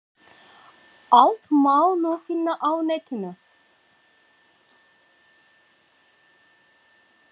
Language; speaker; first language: Icelandic; non-native, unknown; Turkish